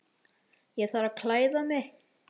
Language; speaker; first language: Icelandic; native; Icelandic